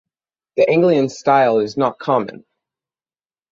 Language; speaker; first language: English; native; English